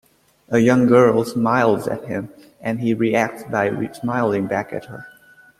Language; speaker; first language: English; native; English